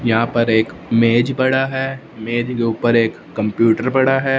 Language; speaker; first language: Hindi; non-native, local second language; Punjabi